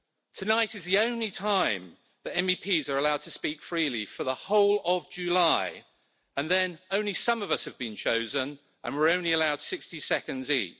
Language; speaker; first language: English; native; English